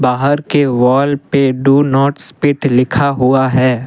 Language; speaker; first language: Hindi; non-native, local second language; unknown